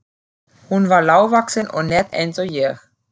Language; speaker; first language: Icelandic; non-native, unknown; German